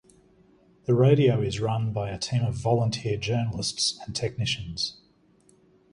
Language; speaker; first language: English; native; English